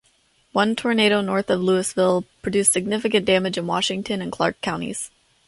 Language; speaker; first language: English; native; English